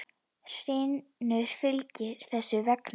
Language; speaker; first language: Icelandic; native; Icelandic